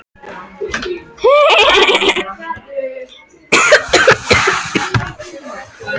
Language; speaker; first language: Icelandic; non-native, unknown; French